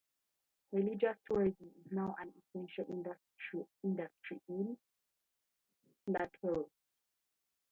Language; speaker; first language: English; native; English